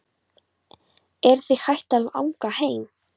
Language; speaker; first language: Icelandic; non-native, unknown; Polish